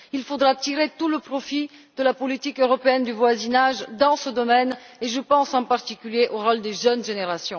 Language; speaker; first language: French; non-native, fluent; Bulgarian